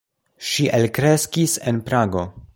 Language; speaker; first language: Esperanto; non-native, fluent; Polish